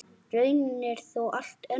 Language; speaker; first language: Icelandic; native; Icelandic